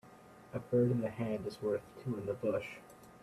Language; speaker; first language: English; native; English